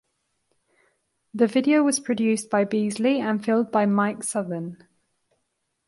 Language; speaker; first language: English; non-native, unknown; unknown